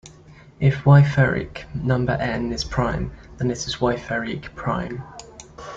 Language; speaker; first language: English; native; English